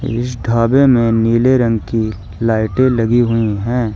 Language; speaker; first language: Hindi; native; Hindi